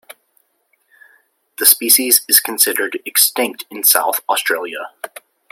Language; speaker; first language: English; native; English